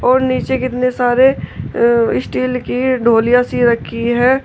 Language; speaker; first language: Hindi; native; Hindi